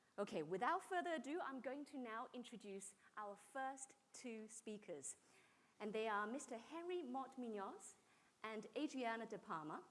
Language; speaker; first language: English; non-native, fluent; Chinese